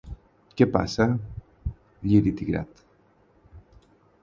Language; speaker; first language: Catalan; non-native, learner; Spanish